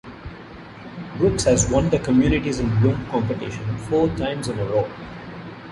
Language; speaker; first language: English; non-native, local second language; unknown